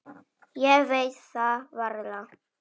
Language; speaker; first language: Icelandic; non-native, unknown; Polish